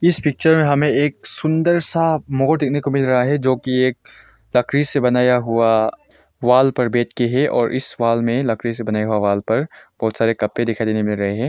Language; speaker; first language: Hindi; non-native, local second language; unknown